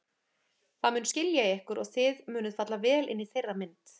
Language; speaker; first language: Icelandic; native; Icelandic